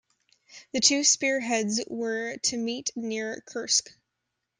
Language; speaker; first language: English; native; English